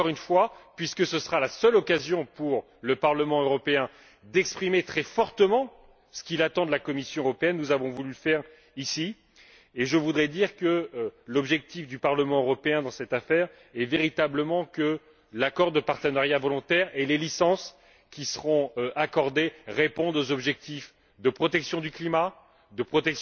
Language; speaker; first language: French; native; French